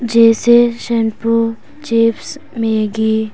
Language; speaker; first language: Hindi; non-native, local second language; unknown